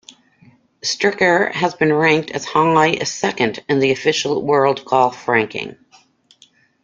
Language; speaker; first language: English; native; English